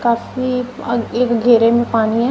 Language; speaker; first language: Hindi; non-native, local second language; Punjabi